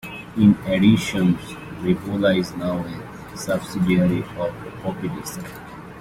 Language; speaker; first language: English; native; English